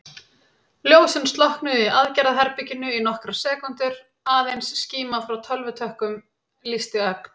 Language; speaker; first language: Icelandic; native; Icelandic